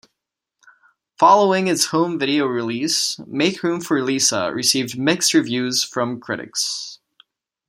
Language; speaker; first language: English; non-native, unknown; Czech